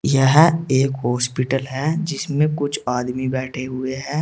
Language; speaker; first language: Hindi; native; Hindi